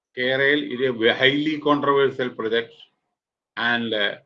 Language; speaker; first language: English; non-native, local second language; Malayalam